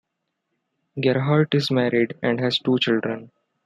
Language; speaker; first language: English; non-native, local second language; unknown